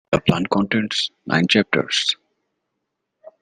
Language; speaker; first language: English; native; English